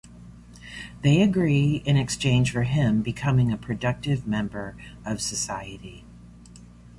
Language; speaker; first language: English; native; English